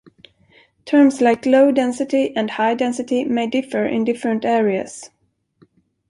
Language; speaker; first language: English; non-native, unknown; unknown